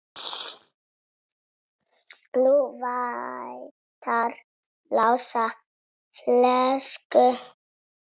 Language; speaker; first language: Icelandic; non-native, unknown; Italian